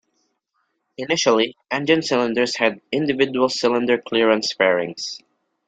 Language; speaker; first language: English; non-native, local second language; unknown